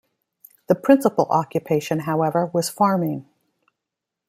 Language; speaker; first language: English; native; English